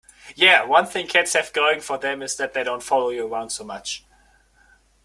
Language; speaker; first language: English; non-native, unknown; German